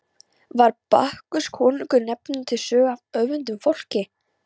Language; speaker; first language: Icelandic; non-native, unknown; Polish